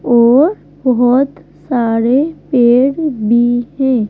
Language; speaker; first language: Hindi; native; Hindi